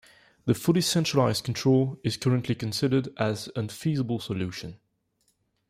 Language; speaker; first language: English; non-native, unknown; French